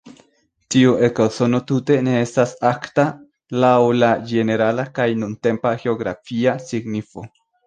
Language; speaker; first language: Esperanto; non-native, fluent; Spanish